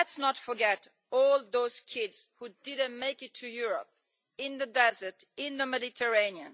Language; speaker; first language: English; non-native, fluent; Italian